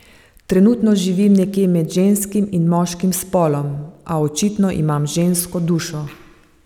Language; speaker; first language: Slovenian; native; Slovenian